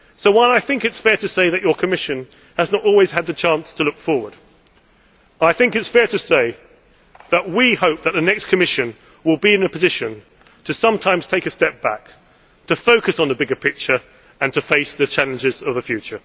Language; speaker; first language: English; native; English